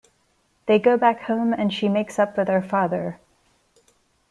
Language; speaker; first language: English; non-native, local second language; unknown